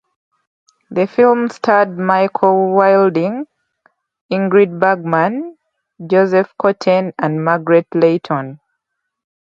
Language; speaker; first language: English; native; English